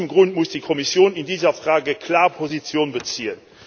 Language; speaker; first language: German; non-native, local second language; Luxembourgish